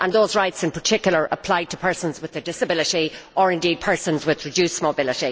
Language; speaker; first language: English; native; English